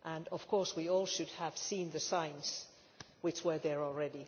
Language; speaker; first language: English; non-native, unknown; Finnish